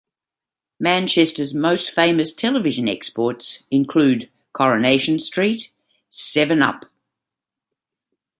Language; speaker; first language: English; native; English